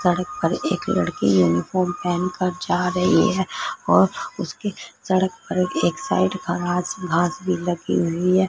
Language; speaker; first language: Hindi; non-native, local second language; Punjabi